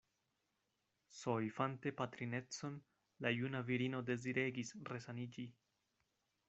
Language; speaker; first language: Esperanto; non-native, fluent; Spanish